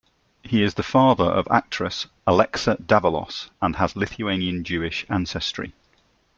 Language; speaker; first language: English; native; English